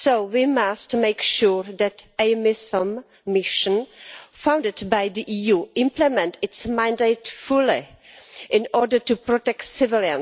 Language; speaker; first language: English; non-native, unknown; Czech